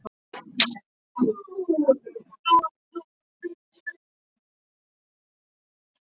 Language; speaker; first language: Icelandic; non-native, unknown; Polish